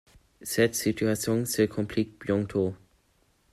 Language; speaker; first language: French; non-native, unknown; German